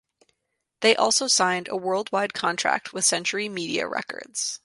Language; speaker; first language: English; native; English